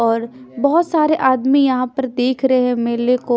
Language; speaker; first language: Hindi; non-native, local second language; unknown